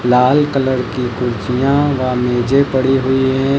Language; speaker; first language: Hindi; native; Hindi